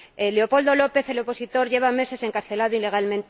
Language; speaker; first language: Spanish; native; Spanish